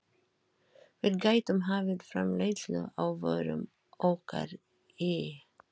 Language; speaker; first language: Icelandic; non-native, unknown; Filipino